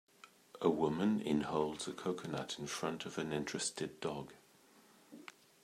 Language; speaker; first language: English; native; English